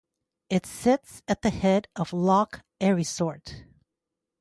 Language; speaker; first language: English; native; English